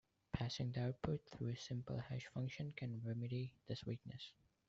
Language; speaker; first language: English; non-native, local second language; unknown